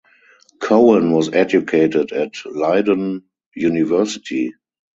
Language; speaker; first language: English; non-native, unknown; German